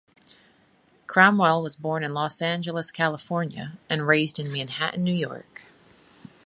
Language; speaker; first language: English; native; English